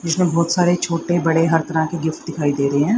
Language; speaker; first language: Hindi; native; Hindi